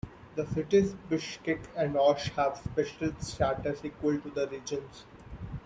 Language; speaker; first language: English; non-native, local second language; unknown